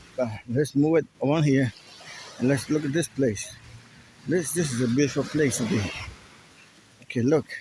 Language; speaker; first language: English; non-native, local second language; Spanish